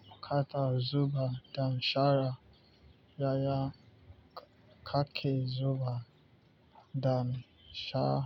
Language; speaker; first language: Hausa; non-native, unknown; Yoruba